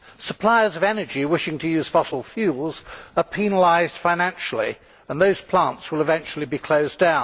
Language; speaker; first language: English; native; English